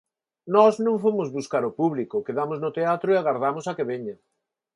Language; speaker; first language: Galician; non-native, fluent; Spanish